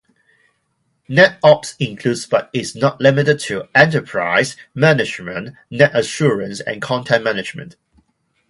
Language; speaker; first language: English; non-native, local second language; Cantonese